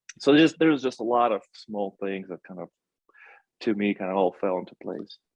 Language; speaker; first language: English; non-native, fluent; Russian